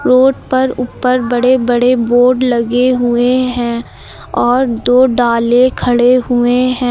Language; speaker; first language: Hindi; native; Hindi